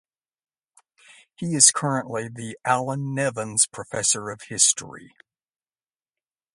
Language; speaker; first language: English; native; English